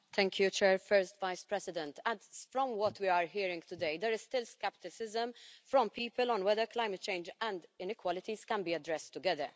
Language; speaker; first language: English; non-native, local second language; Maltese